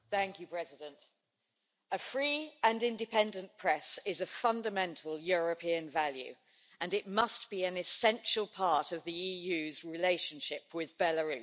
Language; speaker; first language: English; native; English